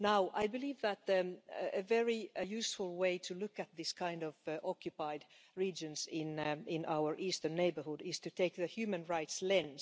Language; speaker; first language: English; non-native, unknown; Finnish